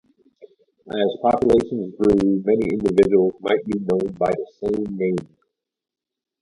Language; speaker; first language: English; native; English